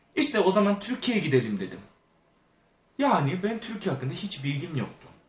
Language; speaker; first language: Turkish; non-native, fluent; Korean